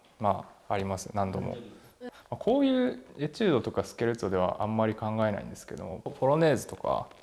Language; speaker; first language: Japanese; native; Japanese